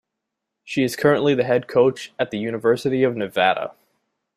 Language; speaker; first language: English; native; English